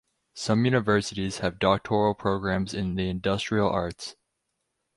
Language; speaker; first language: English; native; English